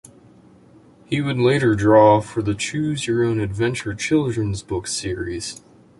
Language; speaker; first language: English; native; English